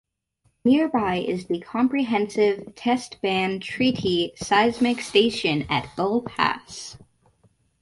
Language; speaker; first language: English; native; English